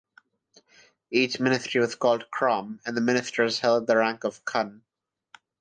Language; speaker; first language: English; non-native, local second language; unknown